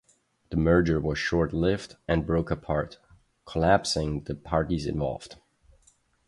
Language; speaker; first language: English; non-native, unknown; German